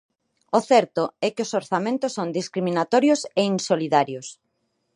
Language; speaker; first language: Galician; non-native, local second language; Spanish